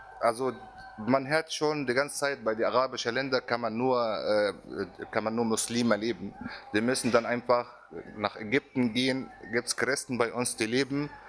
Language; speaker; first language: German; non-native, fluent; Arabic